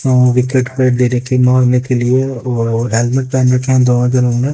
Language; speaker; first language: Hindi; native; Hindi